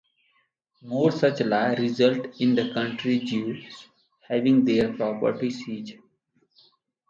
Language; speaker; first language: English; non-native, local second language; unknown